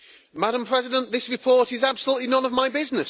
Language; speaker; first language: English; native; English